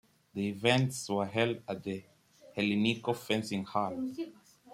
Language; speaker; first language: English; native; English